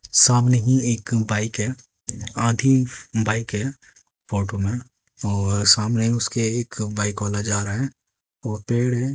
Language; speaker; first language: Hindi; native; Hindi